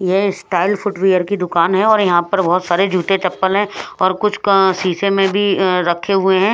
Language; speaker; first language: Hindi; non-native, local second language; Punjabi